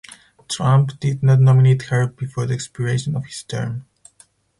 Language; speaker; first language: English; non-native, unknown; Spanish